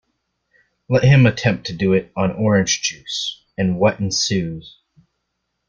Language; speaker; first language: English; native; English